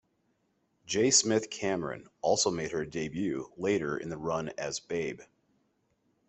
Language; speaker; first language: English; native; English